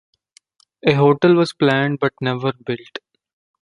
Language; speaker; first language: English; non-native, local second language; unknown